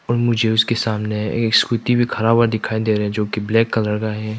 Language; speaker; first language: Hindi; non-native, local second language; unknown